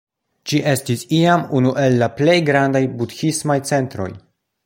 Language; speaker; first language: Esperanto; non-native, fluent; Polish